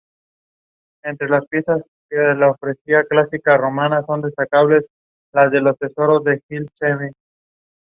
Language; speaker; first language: English; non-native, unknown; Spanish